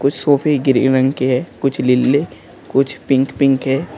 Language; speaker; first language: Hindi; native; Hindi